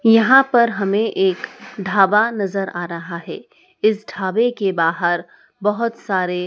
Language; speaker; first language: Hindi; native; Hindi